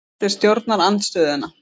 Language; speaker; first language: Icelandic; native; Icelandic